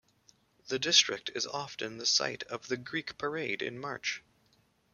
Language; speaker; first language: English; native; English